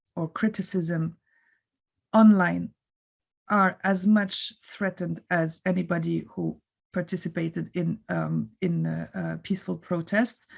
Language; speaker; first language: English; non-native, fluent; French